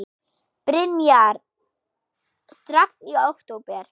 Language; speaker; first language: Icelandic; non-native, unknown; German